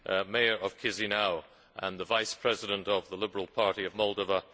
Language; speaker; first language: English; native; English